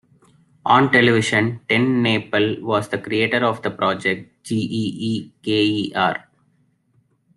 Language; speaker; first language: English; non-native, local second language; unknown